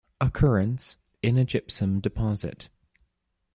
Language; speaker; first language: English; native; English